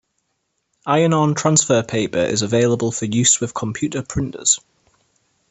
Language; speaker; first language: English; native; English